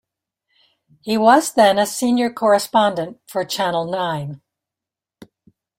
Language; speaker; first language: English; native; English